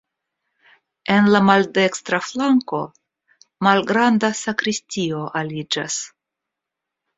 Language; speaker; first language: Esperanto; non-native, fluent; Russian